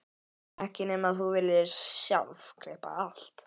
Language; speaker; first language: Icelandic; native; Icelandic